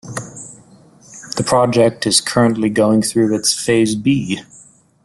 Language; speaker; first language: English; native; English